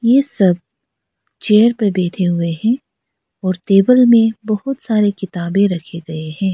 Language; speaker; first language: Hindi; non-native, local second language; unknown